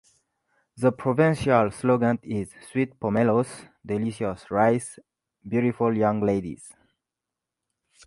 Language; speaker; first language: English; non-native, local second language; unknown